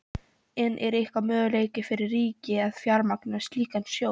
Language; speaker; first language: Icelandic; non-native, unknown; Polish